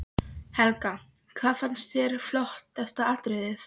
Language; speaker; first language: Icelandic; non-native, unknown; Polish